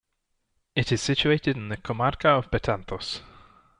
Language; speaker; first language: English; native; English